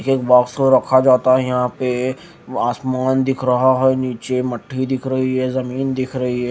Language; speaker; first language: Hindi; native; Hindi